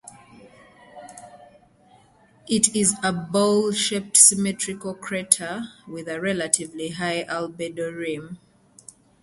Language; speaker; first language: English; native; English